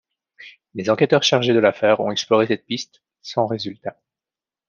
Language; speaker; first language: French; native; French